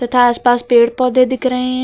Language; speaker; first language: Hindi; native; Hindi